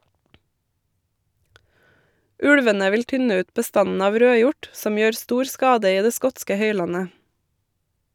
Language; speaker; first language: Norwegian; native; Norwegian